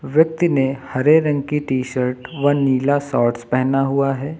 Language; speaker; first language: Hindi; native; Hindi